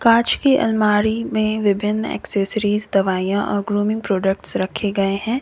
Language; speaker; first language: Hindi; native; Hindi